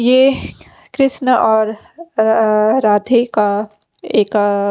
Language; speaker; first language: Hindi; non-native, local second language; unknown